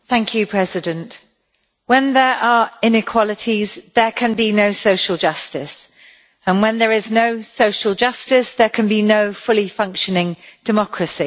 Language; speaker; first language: English; native; English